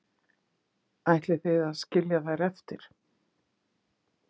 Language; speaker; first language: Icelandic; native; Icelandic